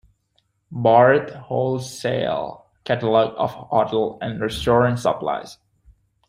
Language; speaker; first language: English; native; English